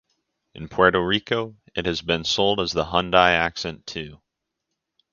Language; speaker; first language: English; native; English